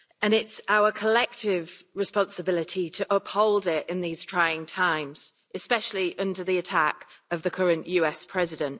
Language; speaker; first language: English; native; English